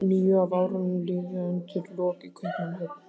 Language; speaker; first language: Icelandic; native; Icelandic